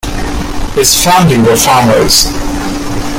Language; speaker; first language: English; non-native, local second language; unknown